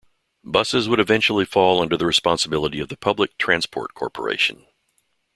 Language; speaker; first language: English; native; English